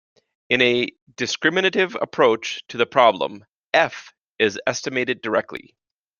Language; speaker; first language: English; native; English